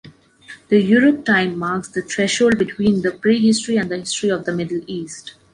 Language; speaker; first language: English; non-native, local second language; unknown